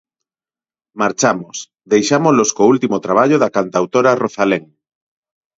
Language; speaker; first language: Galician; non-native, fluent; Spanish